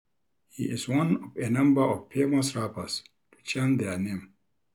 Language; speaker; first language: English; non-native, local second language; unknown